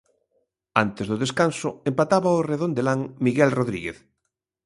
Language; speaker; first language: Galician; native; Galician